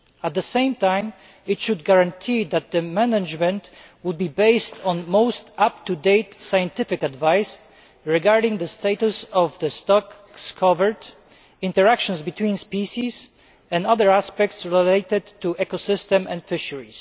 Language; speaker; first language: English; non-native, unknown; Polish